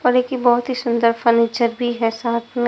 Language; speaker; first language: Hindi; non-native, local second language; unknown